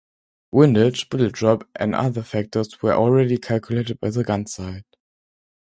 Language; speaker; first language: English; non-native, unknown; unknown